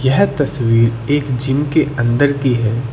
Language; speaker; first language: Hindi; native; Hindi